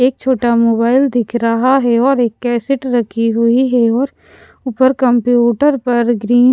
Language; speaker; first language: Hindi; non-native, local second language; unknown